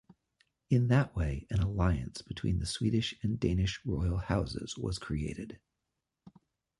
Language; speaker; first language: English; native; English